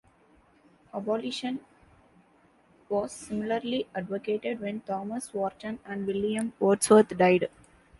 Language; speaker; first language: English; non-native, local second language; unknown